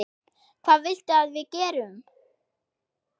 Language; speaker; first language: Icelandic; non-native, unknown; German